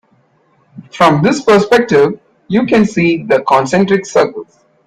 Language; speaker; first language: English; non-native, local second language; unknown